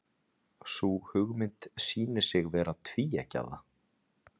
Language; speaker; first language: Icelandic; native; Icelandic